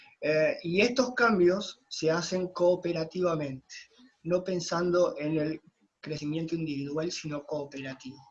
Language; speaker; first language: Spanish; native; Spanish